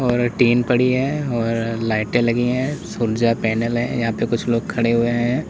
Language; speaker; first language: Hindi; native; Hindi